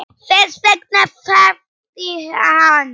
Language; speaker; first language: Icelandic; non-native, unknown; Polish